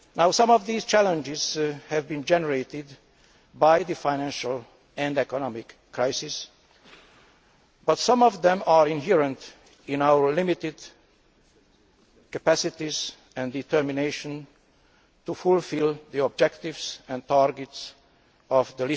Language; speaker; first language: English; non-native, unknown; Hungarian